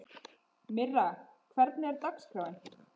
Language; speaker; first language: Icelandic; native; Icelandic